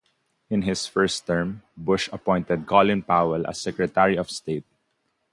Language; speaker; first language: English; non-native, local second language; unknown